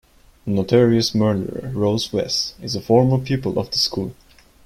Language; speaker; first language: English; non-native, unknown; Turkish